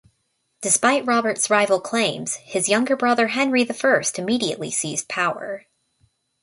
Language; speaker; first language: English; native; English